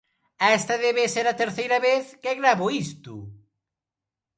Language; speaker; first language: Galician; non-native, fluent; Spanish